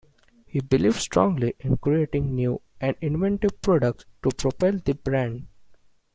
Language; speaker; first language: English; non-native, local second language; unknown